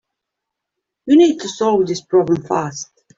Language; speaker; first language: English; native; English